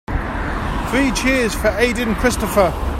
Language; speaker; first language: English; native; English